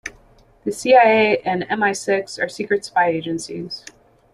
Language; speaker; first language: English; native; English